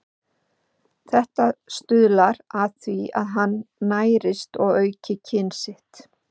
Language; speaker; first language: Icelandic; native; Icelandic